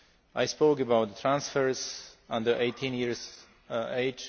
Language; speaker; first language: English; non-native, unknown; Slovak